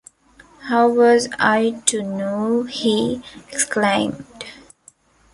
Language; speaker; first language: English; non-native, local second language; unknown